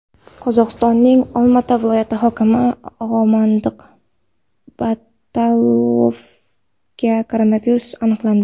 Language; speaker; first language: Uzbek; non-native, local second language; Kara-Kalpak